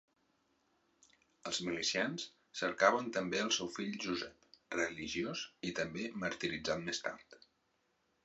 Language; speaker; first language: Catalan; native; Catalan